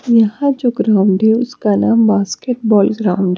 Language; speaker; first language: Hindi; non-native, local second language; Punjabi